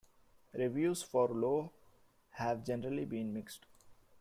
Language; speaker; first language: English; non-native, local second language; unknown